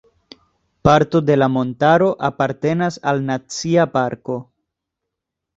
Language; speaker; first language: Esperanto; non-native, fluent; Spanish